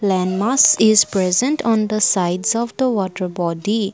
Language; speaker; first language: English; non-native, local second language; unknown